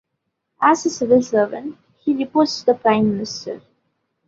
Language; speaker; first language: English; non-native, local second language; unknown